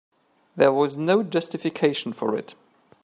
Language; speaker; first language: English; native; English